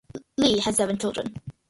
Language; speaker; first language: English; early bilingual, other home language; Malayalam